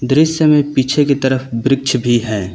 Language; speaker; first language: Hindi; native; Hindi